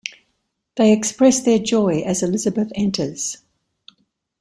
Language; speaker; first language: English; native; English